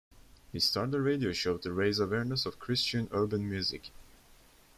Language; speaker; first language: English; non-native, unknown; Turkish